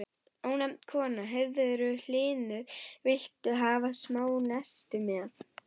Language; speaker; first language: Icelandic; non-native, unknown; German